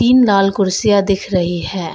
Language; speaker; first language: Hindi; non-native, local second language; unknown